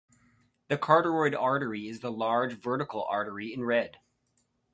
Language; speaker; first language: English; native; English